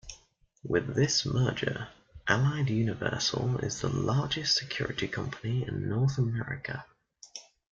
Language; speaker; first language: English; native; English